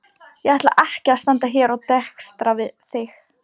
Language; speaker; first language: Icelandic; non-native, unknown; Polish